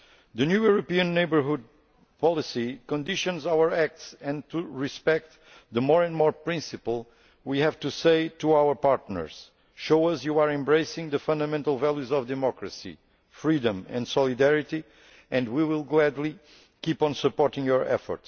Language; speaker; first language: English; non-native, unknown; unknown